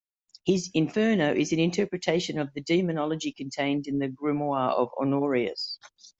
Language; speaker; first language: English; native; English